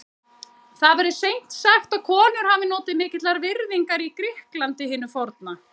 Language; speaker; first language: Icelandic; native; Icelandic